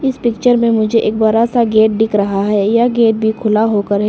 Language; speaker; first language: Hindi; early bilingual, other home language; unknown